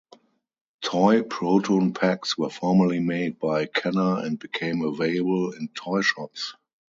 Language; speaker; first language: English; non-native, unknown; German